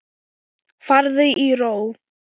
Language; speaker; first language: Icelandic; non-native, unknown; Thai